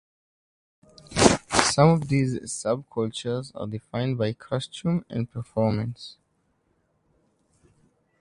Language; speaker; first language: English; non-native, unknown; Hebrew